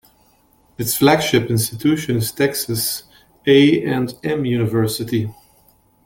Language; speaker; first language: English; native; English